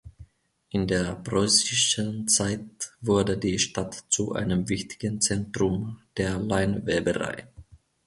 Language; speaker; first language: German; non-native, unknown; Finnish